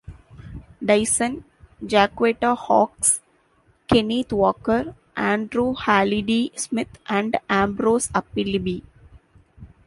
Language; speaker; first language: English; non-native, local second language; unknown